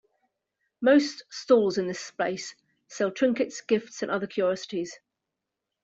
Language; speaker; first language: English; native; English